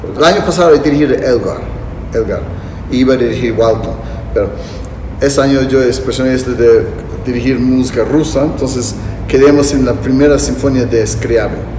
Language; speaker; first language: Spanish; non-native, fluent; English